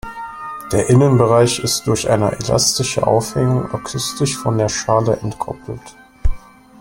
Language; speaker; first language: German; native; German